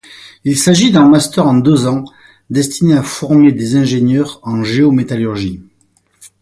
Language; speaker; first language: French; native; French